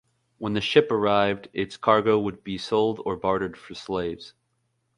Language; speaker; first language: English; native; English